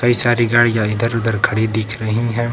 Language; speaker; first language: Hindi; native; Hindi